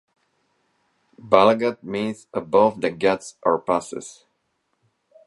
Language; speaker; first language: English; non-native, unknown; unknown